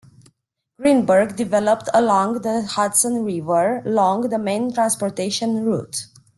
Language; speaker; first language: English; non-native, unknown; Romanian